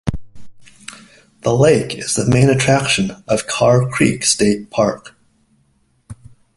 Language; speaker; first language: English; native; English